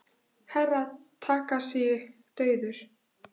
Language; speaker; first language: Icelandic; native; Icelandic